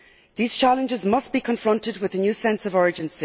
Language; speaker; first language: English; native; English